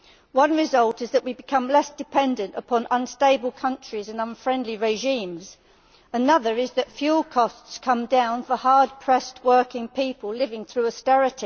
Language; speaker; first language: English; native; English